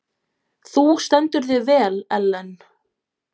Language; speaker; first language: Icelandic; non-native, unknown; Polish